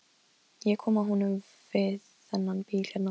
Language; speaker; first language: Icelandic; non-native, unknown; Polish